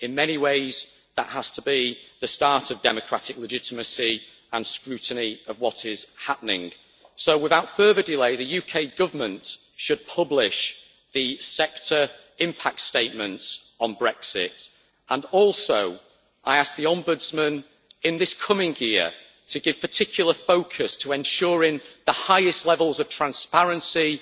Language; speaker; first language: English; native; English